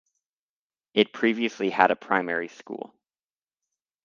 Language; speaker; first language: English; native; English